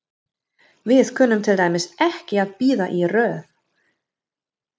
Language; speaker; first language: Icelandic; non-native, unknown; German